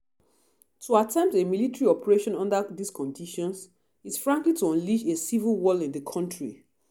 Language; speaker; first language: English; non-native, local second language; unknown